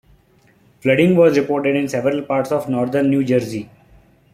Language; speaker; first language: English; non-native, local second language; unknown